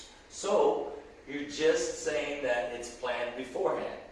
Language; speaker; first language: English; native; English